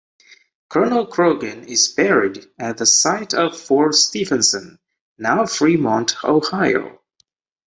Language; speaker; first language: English; native; English